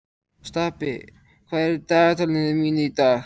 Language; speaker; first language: Icelandic; native; Icelandic